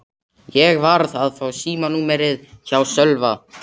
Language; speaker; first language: Icelandic; non-native, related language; Swedish